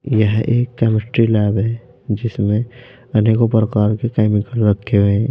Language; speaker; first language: Hindi; native; Hindi